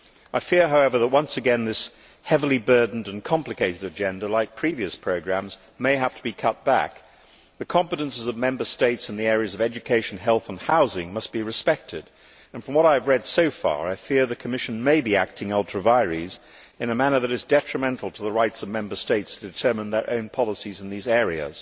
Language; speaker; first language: English; native; English